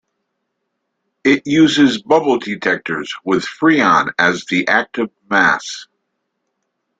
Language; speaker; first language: English; native; English